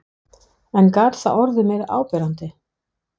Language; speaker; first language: Icelandic; non-native, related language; Danish